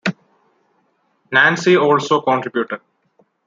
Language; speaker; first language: English; non-native, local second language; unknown